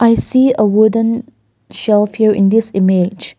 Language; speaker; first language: English; non-native, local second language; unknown